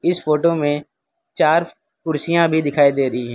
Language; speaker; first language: Hindi; non-native, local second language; Gujarati